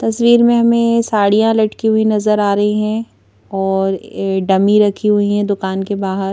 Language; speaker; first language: Hindi; native; Hindi